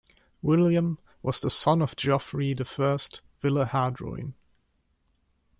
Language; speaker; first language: English; non-native, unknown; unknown